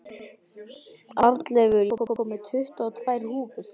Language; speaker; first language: Icelandic; native; Icelandic